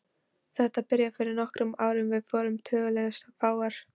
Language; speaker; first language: Icelandic; non-native, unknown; Polish